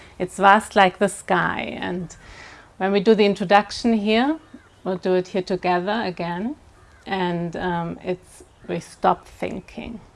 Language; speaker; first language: English; non-native, fluent; German